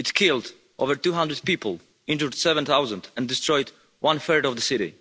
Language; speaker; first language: English; non-native, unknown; Polish